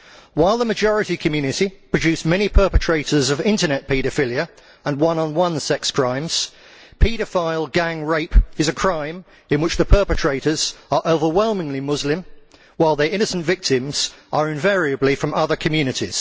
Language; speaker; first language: English; native; English